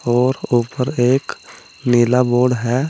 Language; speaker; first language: Hindi; native; Hindi